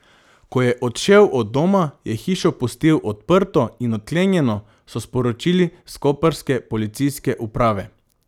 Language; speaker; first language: Slovenian; non-native, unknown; Macedonian